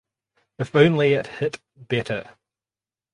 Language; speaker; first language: English; native; English